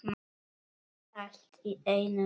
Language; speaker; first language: Icelandic; non-native, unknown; Polish